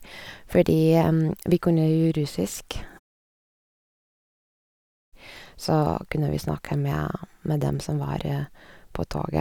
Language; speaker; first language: Norwegian; non-native, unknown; Lithuanian